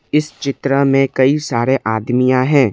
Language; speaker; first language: Hindi; non-native, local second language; Assamese